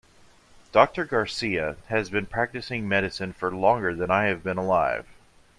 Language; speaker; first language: English; native; English